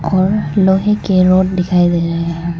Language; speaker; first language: Hindi; non-native, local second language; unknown